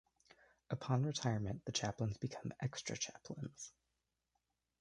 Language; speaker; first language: English; native; English